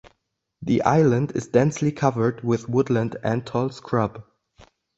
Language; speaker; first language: English; non-native, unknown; German